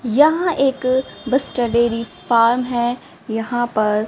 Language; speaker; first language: Hindi; native; Hindi